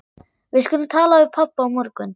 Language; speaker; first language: Icelandic; non-native, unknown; German